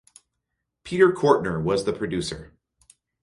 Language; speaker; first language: English; native; English